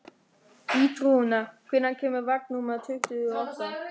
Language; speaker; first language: Icelandic; non-native, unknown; German